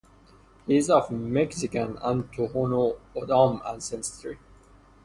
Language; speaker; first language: English; non-native, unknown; Persian